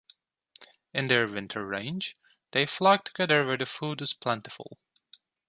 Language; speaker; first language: English; non-native, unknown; Turkish